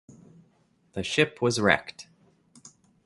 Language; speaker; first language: English; native; English